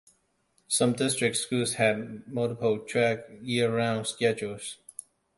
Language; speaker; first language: English; non-native, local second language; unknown